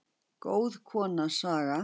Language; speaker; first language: Icelandic; native; Icelandic